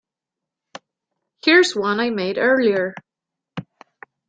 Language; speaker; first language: English; non-native, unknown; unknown